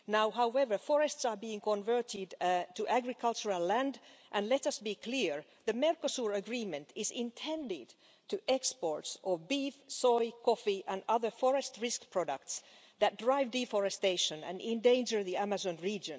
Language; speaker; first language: English; non-native, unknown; Finnish